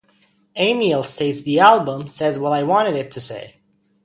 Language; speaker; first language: English; native; English